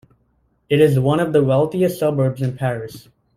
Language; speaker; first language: English; native; English